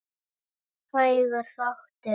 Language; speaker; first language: Icelandic; native; Icelandic